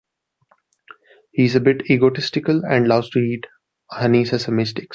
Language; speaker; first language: English; non-native, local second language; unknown